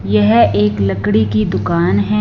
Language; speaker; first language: Hindi; non-native, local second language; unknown